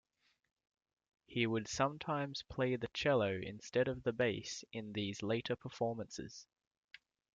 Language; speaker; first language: English; native; English